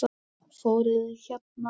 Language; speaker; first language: Icelandic; native; Icelandic